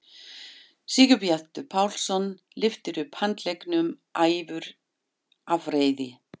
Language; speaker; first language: Icelandic; non-native, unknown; German